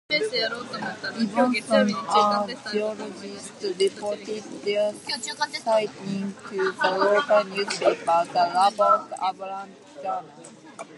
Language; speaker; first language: English; non-native, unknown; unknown